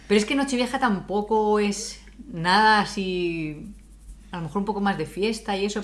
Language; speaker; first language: Spanish; native; Spanish